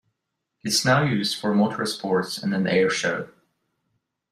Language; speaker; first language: English; non-native, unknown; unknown